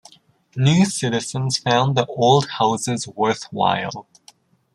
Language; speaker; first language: English; native; English